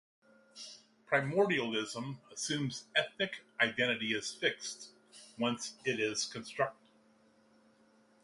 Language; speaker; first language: English; native; English